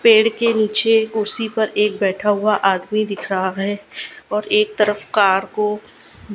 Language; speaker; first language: Hindi; non-native, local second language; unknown